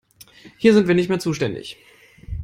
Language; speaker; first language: English; non-native, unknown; German